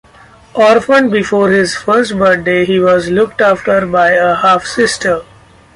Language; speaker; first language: English; non-native, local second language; Marathi